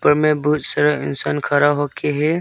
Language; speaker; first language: Hindi; non-native, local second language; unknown